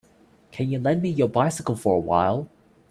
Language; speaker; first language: English; native; English